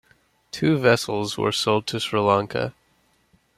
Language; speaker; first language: English; native; English